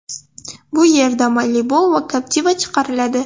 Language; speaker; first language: Uzbek; non-native, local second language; Russian